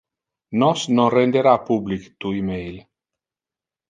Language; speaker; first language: Interlingua; non-native, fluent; Italian